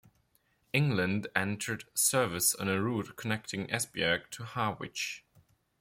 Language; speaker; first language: English; non-native, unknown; German